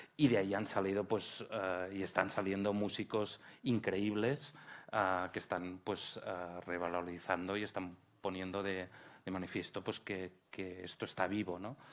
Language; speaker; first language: Spanish; non-native, local second language; Catalan